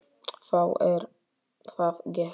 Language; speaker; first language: Icelandic; non-native, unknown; Polish